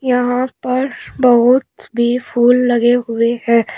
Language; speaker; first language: Hindi; native; Hindi